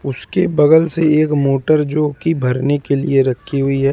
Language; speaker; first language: Hindi; native; Hindi